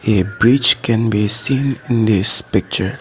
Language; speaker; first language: English; non-native, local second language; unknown